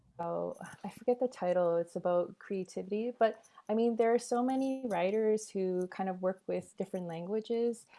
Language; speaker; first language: English; early bilingual, other home language; Korean